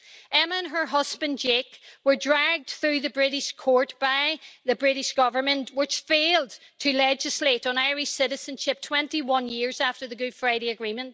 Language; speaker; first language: English; native; English